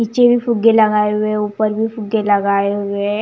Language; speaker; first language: Hindi; non-native, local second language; Punjabi